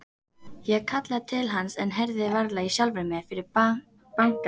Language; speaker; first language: Icelandic; native; Icelandic